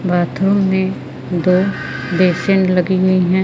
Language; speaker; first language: Hindi; native; Hindi